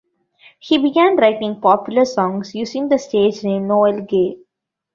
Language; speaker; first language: English; non-native, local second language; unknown